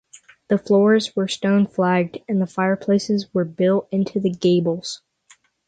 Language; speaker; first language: English; native; English